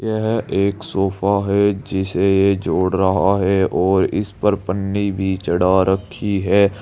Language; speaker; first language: Hindi; native; Hindi